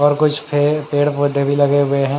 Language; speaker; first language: Hindi; native; Hindi